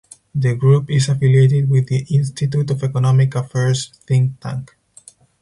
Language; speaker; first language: English; non-native, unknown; Spanish